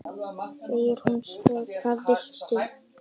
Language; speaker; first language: Icelandic; native; Icelandic